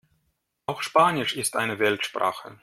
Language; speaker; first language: German; non-native, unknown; Russian